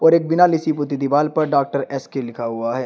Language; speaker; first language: Hindi; native; Hindi